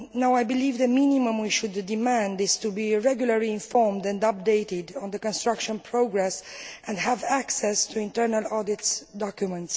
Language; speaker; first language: English; non-native, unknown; Romanian